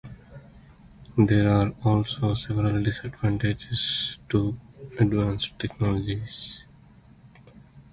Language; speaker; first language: English; non-native, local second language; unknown